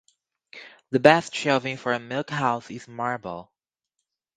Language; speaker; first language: English; native; English